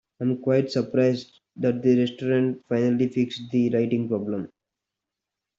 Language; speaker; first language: English; non-native, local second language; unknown